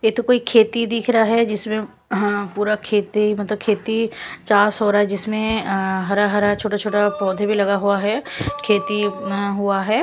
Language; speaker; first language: Hindi; non-native, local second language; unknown